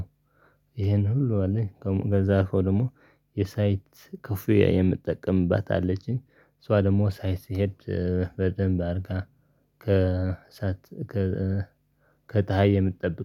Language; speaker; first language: Amharic; non-native, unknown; Tigrinya